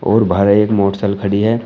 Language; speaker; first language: Hindi; native; Hindi